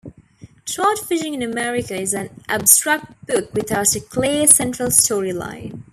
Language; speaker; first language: English; native; English